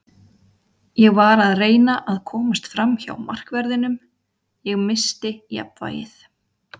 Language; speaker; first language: Icelandic; native; Icelandic